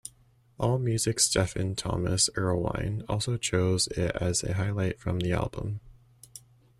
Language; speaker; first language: English; native; English